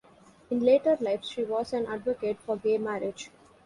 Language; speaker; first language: English; non-native, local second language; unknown